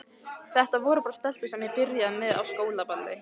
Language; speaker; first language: Icelandic; native; Icelandic